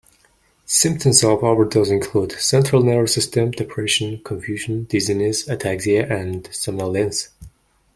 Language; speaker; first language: English; non-native, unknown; Mongolian